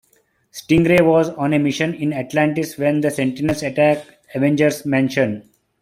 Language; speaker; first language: English; non-native, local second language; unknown